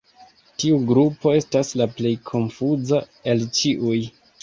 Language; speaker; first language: Esperanto; non-native, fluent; Kinyarwanda